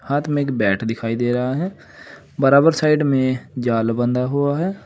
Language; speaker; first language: Hindi; native; Hindi